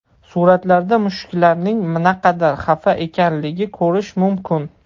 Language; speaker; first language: Uzbek; non-native, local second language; Russian